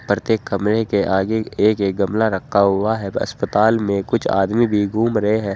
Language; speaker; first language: Hindi; native; Hindi